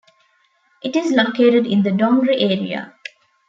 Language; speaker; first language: English; non-native, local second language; Tamil